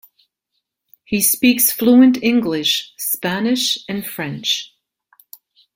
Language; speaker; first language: English; non-native, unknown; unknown